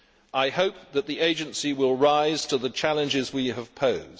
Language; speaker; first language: English; native; English